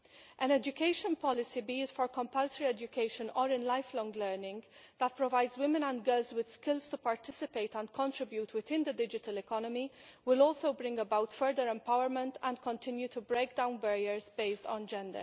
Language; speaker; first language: English; non-native, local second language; Maltese